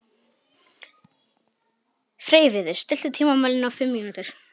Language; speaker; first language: Icelandic; non-native, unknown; Polish